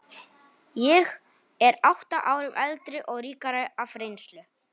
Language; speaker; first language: Icelandic; non-native, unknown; Polish